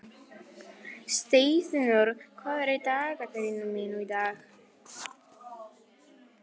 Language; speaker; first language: Icelandic; non-native, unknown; Polish